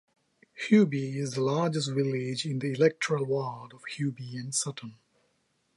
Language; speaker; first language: English; non-native, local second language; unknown